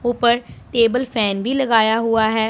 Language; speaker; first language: Hindi; non-native, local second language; Punjabi